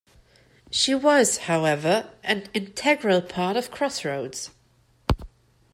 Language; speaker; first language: English; non-native, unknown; German